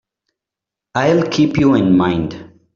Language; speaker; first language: English; non-native, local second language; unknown